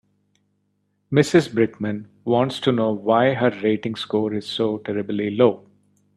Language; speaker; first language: English; non-native, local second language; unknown